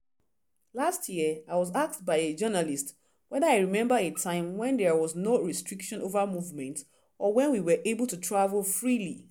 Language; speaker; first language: English; non-native, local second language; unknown